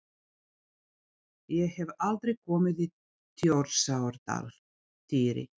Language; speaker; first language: Icelandic; non-native, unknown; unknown